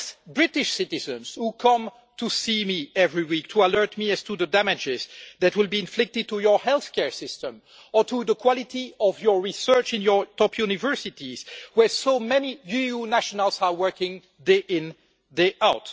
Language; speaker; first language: English; non-native, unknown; French